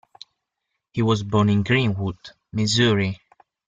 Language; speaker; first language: English; non-native, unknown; Italian